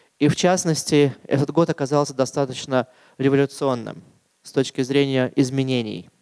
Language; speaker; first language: Russian; native; Russian